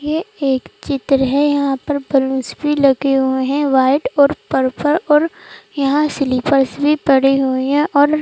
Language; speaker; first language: Hindi; native; Hindi